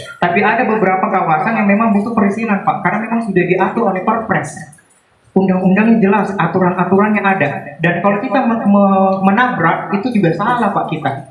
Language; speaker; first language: Indonesian; native; Indonesian